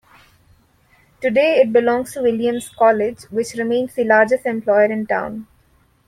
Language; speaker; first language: English; non-native, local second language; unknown